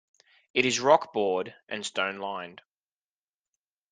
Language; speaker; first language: English; native; English